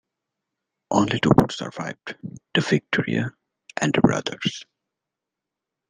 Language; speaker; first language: English; native; English